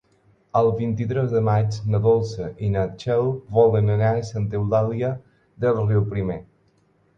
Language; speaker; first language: Catalan; non-native, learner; Spanish